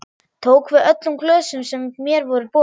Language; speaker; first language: Icelandic; non-native, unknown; German